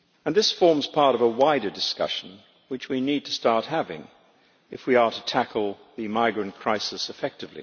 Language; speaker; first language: English; native; English